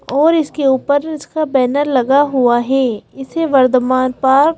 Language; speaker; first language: Hindi; native; Hindi